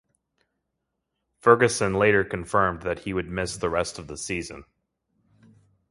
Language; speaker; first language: English; native; English